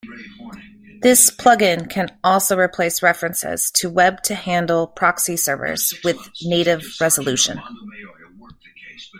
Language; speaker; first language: English; native; English